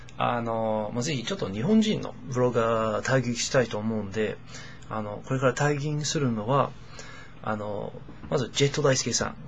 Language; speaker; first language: Japanese; non-native, fluent; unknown